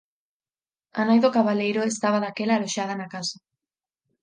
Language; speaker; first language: Galician; native; Galician